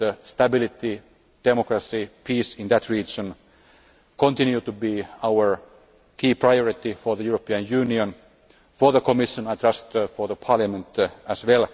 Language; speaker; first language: English; non-native, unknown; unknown